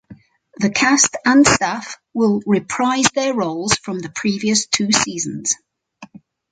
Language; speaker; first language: English; native; English